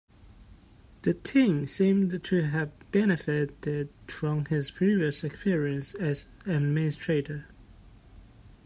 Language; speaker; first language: English; non-native, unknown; Chinese